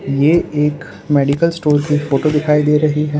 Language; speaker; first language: Hindi; non-native, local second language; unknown